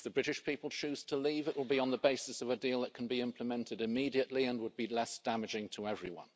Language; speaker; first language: English; native; English